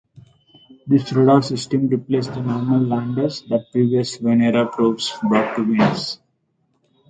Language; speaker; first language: English; non-native, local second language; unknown